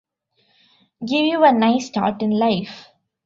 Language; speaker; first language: English; non-native, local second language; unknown